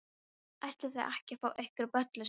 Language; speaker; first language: Icelandic; non-native, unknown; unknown